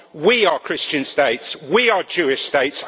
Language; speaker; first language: English; native; English